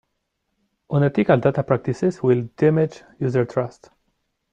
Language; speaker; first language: English; non-native, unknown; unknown